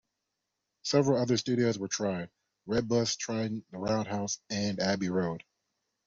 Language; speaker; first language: English; non-native, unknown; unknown